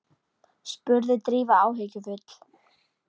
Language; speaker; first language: Icelandic; native; Icelandic